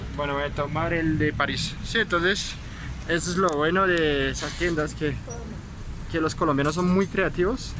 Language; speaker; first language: Spanish; non-native, fluent; French